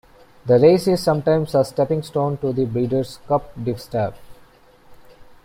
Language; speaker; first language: English; non-native, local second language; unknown